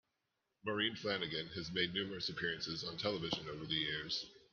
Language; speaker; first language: English; native; English